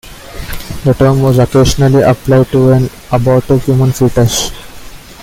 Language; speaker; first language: English; non-native, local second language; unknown